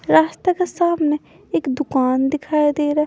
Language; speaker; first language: Hindi; non-native, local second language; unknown